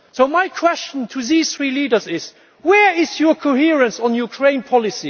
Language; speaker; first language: English; non-native, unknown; German